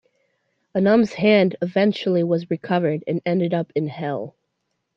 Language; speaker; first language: English; native; English